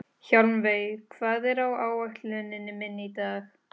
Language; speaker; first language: Icelandic; non-native, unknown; Spanish